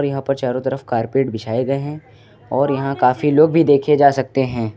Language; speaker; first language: Hindi; native; Hindi